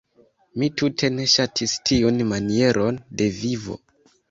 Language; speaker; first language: Esperanto; non-native, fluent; Kinyarwanda